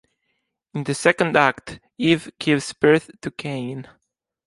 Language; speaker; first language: English; non-native, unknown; Italian